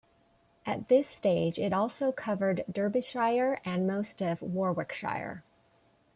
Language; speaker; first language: English; native; English